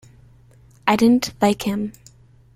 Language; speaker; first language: English; native; English